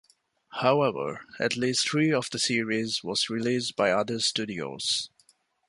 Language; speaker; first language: English; non-native, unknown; Divehi